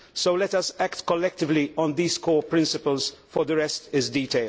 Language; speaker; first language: English; non-native, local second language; Maltese